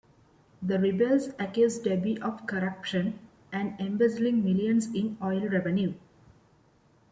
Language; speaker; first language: English; non-native, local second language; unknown